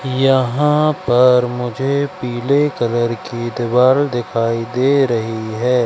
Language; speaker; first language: Hindi; native; Hindi